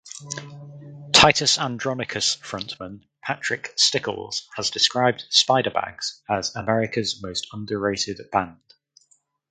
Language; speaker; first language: English; native; English